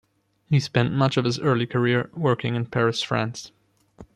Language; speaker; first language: English; non-native, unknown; German